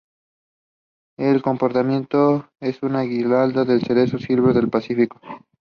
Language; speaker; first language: English; non-native, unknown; Spanish